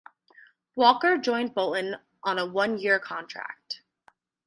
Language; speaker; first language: English; native; English